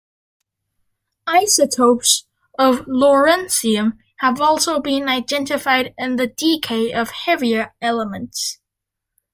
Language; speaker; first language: English; native; English